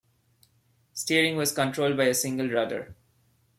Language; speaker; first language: English; non-native, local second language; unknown